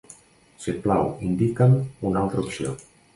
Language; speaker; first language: Catalan; native; Catalan